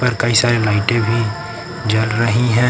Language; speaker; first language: Hindi; native; Hindi